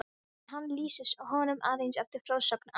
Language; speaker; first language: Icelandic; non-native, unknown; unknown